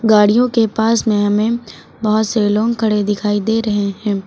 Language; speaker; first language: Hindi; native; Hindi